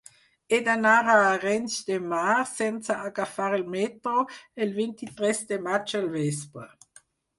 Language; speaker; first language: Catalan; non-native, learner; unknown